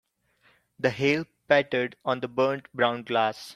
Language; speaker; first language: English; non-native, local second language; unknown